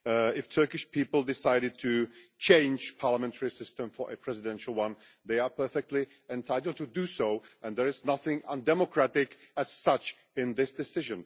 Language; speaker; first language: English; non-native, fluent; Czech